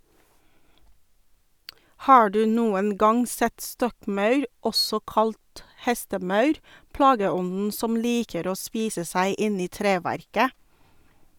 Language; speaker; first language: Norwegian; non-native, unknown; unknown